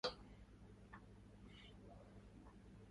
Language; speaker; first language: English; native; English